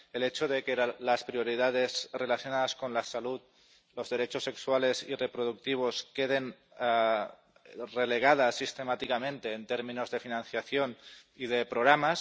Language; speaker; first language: Spanish; non-native, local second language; Catalan